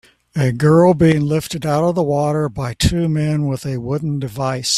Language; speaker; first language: English; native; English